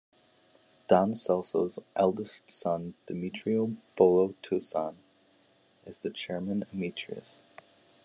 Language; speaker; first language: English; native; English